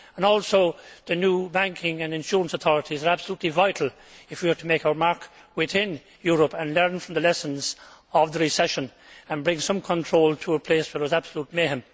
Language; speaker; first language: English; native; English